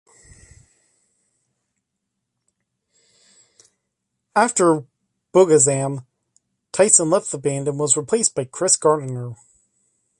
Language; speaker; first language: English; native; English